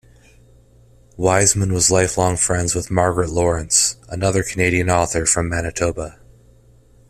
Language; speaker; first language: English; native; English